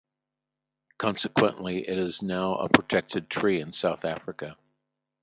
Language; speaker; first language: English; native; English